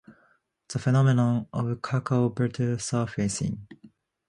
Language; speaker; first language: English; non-native, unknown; Japanese